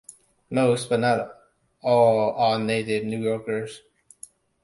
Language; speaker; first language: English; non-native, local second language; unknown